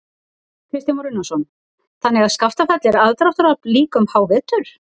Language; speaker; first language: Icelandic; native; Icelandic